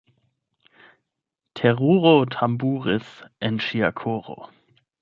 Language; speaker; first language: Esperanto; non-native, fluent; German